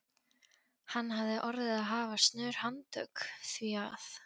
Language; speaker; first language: Icelandic; non-native, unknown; Polish